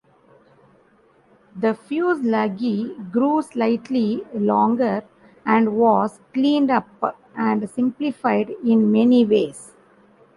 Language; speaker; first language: English; non-native, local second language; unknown